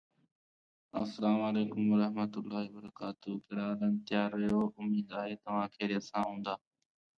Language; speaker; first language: English; non-native, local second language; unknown